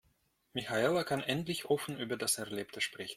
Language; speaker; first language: German; non-native, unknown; Russian